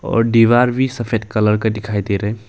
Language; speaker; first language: Hindi; non-native, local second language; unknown